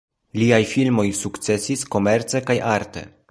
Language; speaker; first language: Esperanto; non-native, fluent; Polish